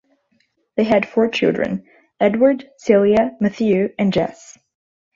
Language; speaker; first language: English; non-native, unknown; Portuguese